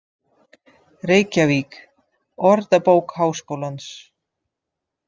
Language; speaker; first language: Icelandic; non-native, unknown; Dutch